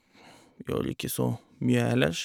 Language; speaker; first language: Norwegian; non-native, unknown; Bulgarian